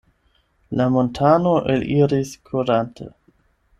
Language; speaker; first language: Esperanto; non-native, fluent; German